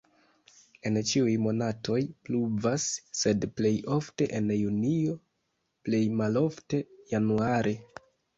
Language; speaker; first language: Esperanto; non-native, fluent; Kinyarwanda